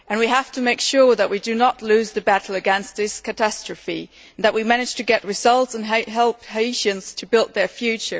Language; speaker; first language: English; non-native, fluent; German